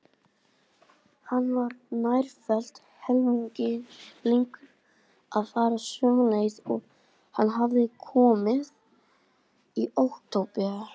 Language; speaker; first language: Icelandic; native; Icelandic